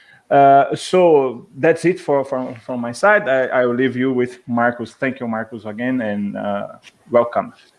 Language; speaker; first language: English; non-native, fluent; Portuguese